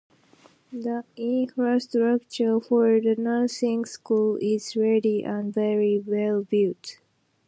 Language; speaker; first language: English; non-native, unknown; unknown